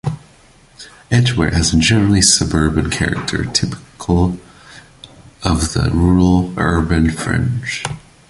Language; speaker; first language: English; non-native, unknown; Portuguese